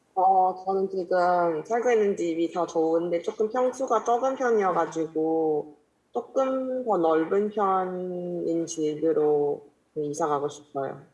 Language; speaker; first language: Korean; non-native, fluent; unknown